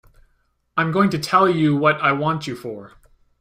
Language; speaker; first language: English; native; English